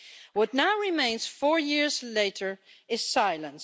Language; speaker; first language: English; non-native, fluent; Dutch